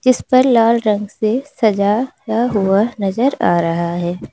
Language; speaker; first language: Hindi; native; Hindi